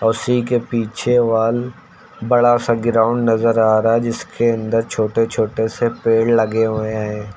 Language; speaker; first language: Hindi; native; Hindi